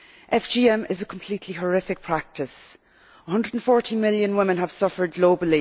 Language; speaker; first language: English; native; English